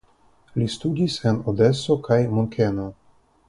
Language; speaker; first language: Esperanto; non-native, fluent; Russian